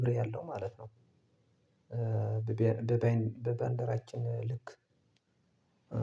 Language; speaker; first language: Amharic; non-native, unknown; Tigrinya